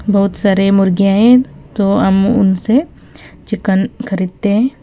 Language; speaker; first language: Hindi; non-native, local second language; Punjabi